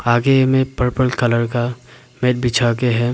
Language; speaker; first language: Hindi; non-native, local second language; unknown